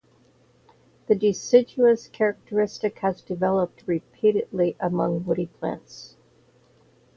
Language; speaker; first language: English; native; English